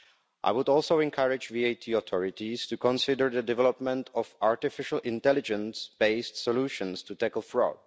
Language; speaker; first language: English; non-native, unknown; Czech